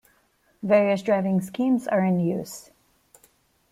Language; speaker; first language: English; non-native, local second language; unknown